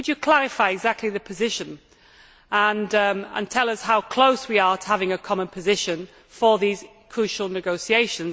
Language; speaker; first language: English; native; English